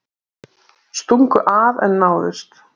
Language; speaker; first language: Icelandic; native; Icelandic